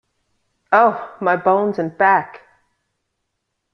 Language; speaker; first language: English; native; English